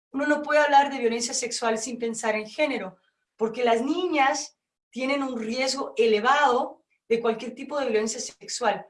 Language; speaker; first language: Spanish; non-native, fluent; Portuguese